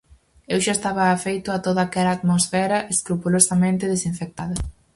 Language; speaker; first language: Galician; native; Galician